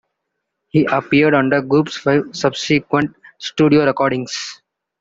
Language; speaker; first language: English; non-native, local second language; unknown